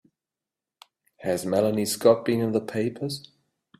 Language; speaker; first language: English; native; English